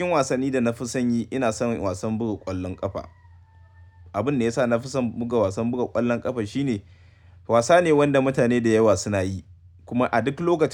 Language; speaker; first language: Hausa; native; Hausa